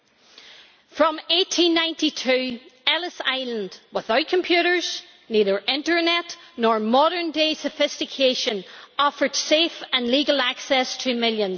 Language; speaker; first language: English; native; English